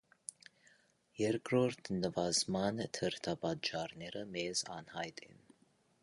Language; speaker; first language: Armenian; early bilingual, heritage; Armenian